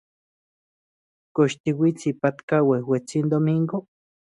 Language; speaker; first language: Central Puebla Nahuatl; native; Central Puebla Nahuatl